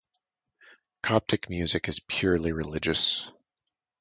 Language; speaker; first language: English; native; English